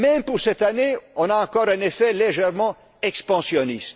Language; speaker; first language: French; non-native, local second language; Dutch